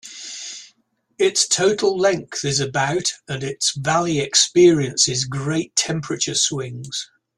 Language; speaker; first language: English; native; English